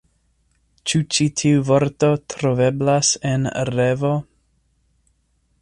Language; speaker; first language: Esperanto; non-native, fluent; English